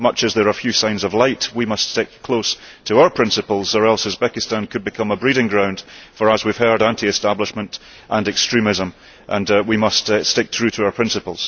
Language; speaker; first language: English; early bilingual, heritage; English